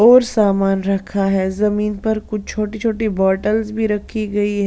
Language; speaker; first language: Hindi; non-native, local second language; Punjabi